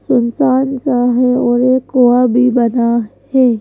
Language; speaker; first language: Hindi; native; Hindi